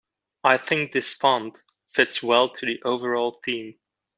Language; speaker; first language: English; non-native, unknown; Dutch